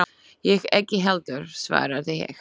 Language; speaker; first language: Icelandic; non-native, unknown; Slovak